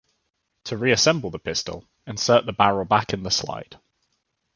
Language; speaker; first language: English; native; English